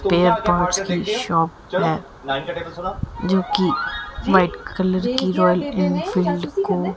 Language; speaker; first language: Hindi; native; Hindi